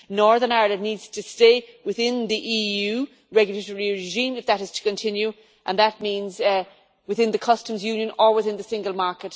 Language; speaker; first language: English; native; English